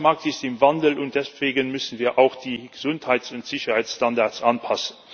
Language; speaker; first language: German; non-native, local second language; Luxembourgish